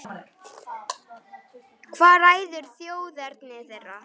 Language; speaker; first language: Icelandic; native; Icelandic